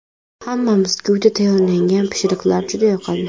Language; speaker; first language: Uzbek; non-native, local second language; Kara-Kalpak